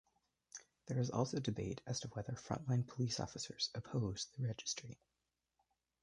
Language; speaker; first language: English; native; English